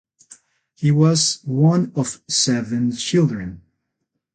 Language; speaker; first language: English; non-native, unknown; Spanish